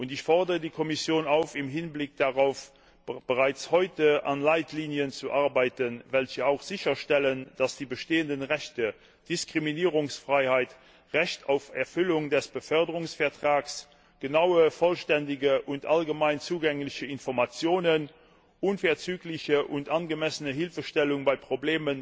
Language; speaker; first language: German; non-native, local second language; Luxembourgish